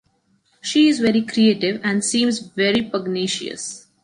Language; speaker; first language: English; non-native, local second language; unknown